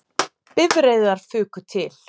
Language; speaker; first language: Icelandic; native; Icelandic